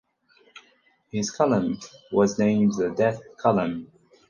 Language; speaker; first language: English; non-native, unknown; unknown